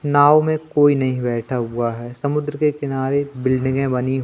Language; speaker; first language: Hindi; native; Hindi